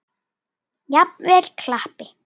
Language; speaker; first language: Icelandic; native; Icelandic